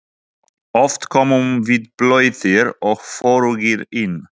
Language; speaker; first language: Icelandic; non-native, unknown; Polish